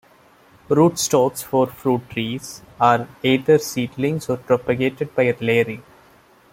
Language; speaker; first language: English; non-native, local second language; Malayalam